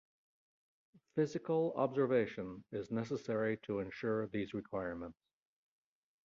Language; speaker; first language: English; native; English